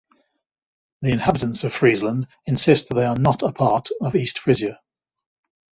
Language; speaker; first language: English; native; English